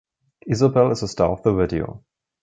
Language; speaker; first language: English; non-native, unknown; German